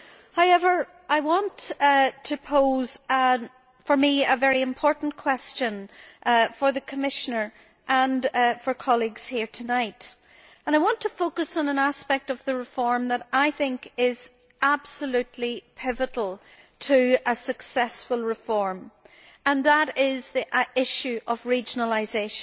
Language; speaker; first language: English; native; English